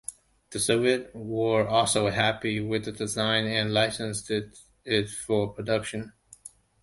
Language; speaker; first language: English; non-native, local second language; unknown